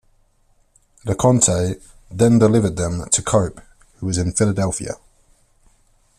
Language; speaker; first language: English; native; English